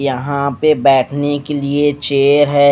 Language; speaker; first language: Hindi; non-native, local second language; Punjabi